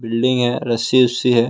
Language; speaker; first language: Hindi; non-native, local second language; Assamese